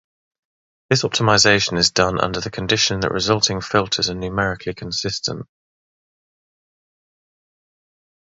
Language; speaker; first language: English; native; English